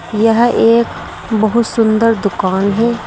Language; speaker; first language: Hindi; native; Hindi